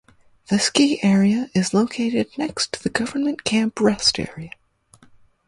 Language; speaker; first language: English; native; English